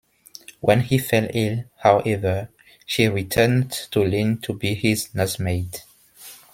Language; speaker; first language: English; non-native, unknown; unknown